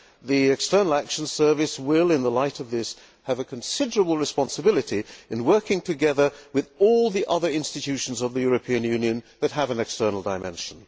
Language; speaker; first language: English; non-native, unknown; Hungarian